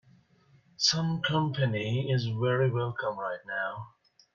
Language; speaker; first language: English; native; English